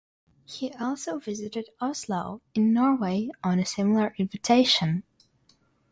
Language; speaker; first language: English; non-native, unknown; Russian